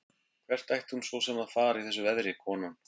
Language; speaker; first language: Icelandic; native; Icelandic